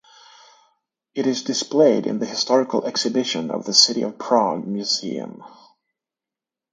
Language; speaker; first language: English; native; English